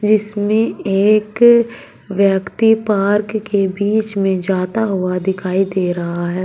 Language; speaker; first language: Hindi; native; Hindi